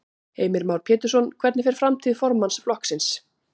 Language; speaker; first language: Icelandic; native; Icelandic